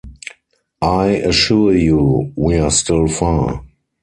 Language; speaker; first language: English; non-native, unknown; German